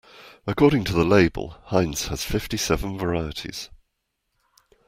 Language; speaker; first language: English; native; English